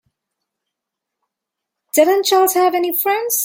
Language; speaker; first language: English; non-native, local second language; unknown